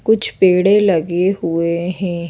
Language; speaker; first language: Hindi; native; Hindi